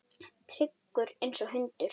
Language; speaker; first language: Icelandic; native; Icelandic